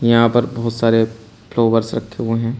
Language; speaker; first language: Hindi; native; Hindi